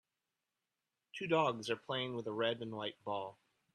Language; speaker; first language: English; native; English